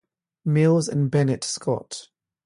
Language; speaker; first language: English; native; English